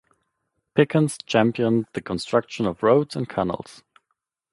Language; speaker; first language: English; non-native, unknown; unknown